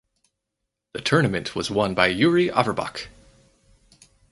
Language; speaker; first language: English; native; English